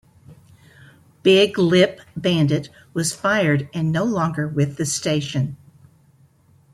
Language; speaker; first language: English; native; English